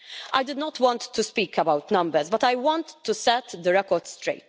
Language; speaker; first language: English; non-native, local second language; Maltese